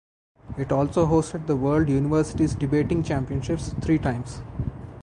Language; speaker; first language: English; non-native, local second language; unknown